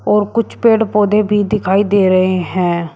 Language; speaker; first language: Hindi; native; Hindi